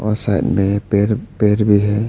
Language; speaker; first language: Hindi; non-native, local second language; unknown